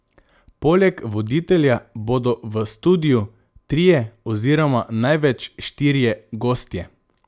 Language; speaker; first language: Slovenian; non-native, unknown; Macedonian